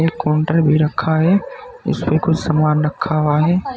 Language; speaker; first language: Hindi; native; Hindi